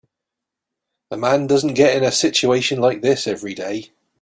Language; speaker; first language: English; native; English